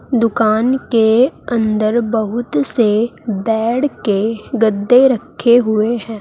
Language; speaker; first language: Hindi; native; Hindi